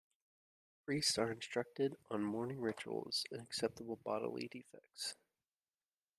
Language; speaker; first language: English; native; English